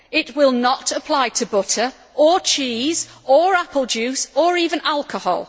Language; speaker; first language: English; native; English